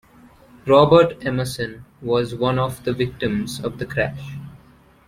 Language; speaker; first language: English; non-native, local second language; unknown